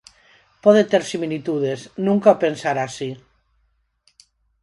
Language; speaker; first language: Galician; non-native, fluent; Spanish